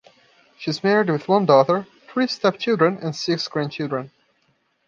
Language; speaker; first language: English; non-native, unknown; Portuguese